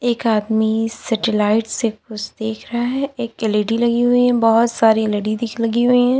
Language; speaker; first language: Hindi; native; Hindi